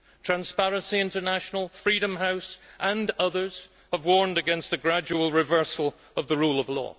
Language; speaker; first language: English; native; English